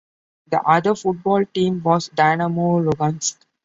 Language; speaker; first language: English; non-native, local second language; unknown